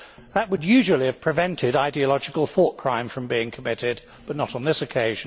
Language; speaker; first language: English; native; English